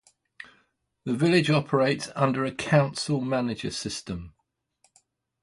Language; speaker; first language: English; native; English